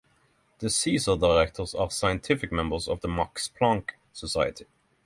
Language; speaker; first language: English; non-native, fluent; Norwegian